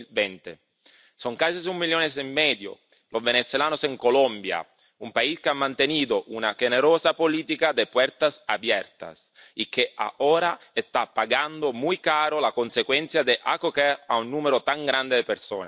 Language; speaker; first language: Spanish; non-native, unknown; Italian